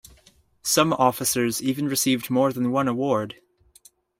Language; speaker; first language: English; native; English